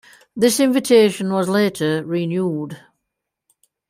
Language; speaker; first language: English; native; English